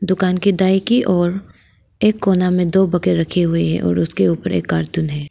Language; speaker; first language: Hindi; non-native, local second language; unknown